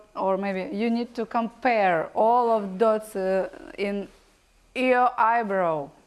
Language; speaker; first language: English; non-native, learner; Russian